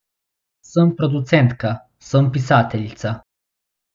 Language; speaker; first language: Slovenian; non-native, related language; Bosnian